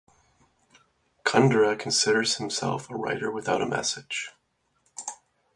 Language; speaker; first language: English; native; English